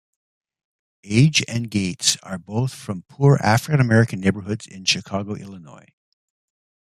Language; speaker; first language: English; native; English